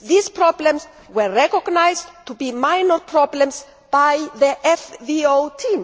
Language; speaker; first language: English; non-native, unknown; Greek